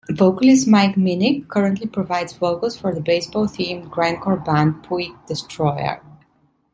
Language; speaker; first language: English; non-native, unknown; Italian